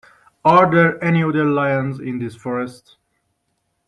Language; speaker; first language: English; non-native, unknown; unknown